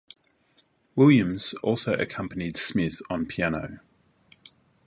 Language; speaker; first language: English; native; English